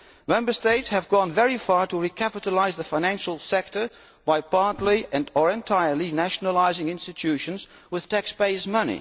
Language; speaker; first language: English; non-native, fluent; Dutch